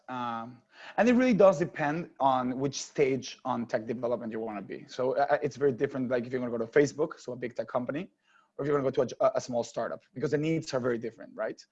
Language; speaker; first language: English; non-native, fluent; Spanish